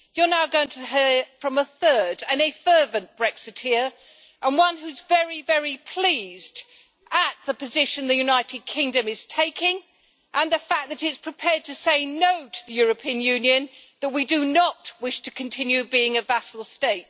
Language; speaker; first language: English; native; English